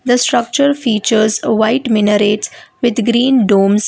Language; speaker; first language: English; non-native, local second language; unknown